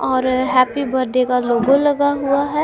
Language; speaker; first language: Hindi; non-native, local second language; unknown